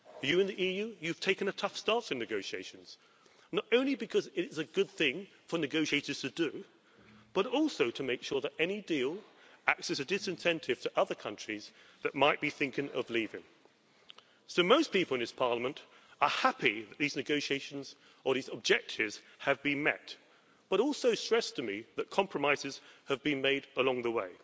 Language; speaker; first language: English; native; English